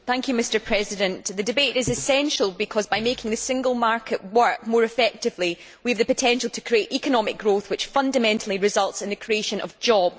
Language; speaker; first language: English; native; English